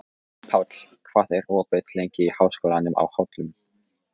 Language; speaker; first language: Icelandic; non-native, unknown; Polish